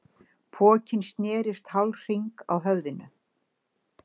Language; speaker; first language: Icelandic; native; Icelandic